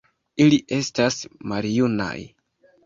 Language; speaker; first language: Esperanto; non-native, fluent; Kinyarwanda